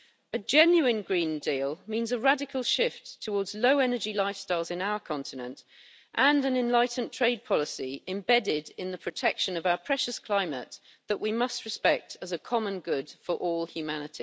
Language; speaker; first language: English; native; English